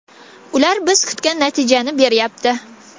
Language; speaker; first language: Uzbek; non-native, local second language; Kazakh